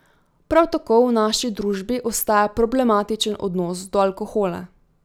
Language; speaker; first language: Slovenian; native; Slovenian